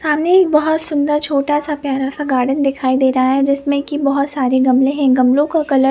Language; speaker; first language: Hindi; non-native, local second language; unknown